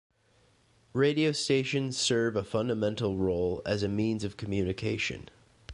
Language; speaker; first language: English; native; English